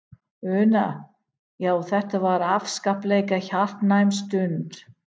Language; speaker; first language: Icelandic; non-native, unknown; English